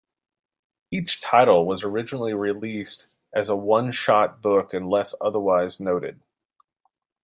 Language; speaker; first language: English; native; English